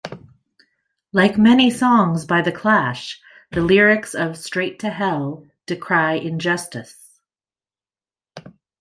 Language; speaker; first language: English; native; English